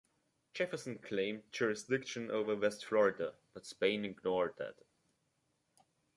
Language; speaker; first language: English; native; English